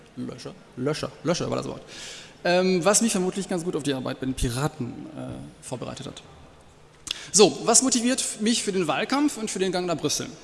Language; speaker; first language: German; non-native, fluent; French